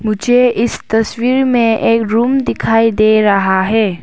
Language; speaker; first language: Hindi; non-native, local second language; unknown